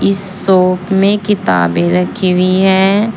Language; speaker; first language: Hindi; native; Hindi